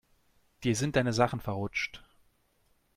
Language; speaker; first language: German; native; German